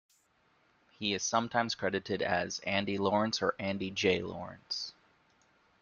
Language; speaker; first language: English; native; English